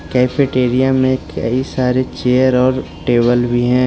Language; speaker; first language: Hindi; non-native, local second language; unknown